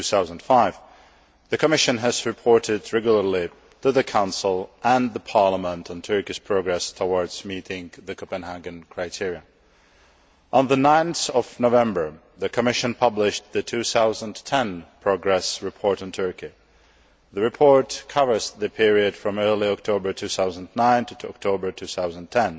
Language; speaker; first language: English; non-native, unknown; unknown